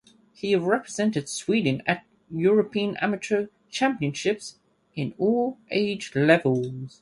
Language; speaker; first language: English; native; English